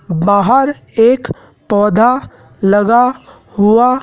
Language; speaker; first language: Hindi; native; Hindi